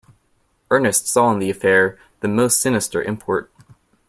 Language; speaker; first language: English; native; English